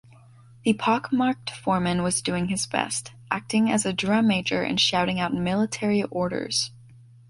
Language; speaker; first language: English; native; English